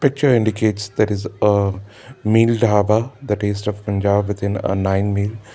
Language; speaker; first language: English; non-native, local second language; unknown